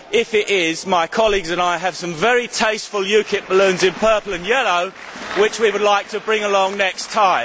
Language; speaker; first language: English; native; English